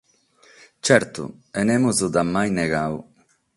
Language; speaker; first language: Sardinian; non-native, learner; Catalan